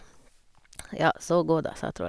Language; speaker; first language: Norwegian; non-native, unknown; Hungarian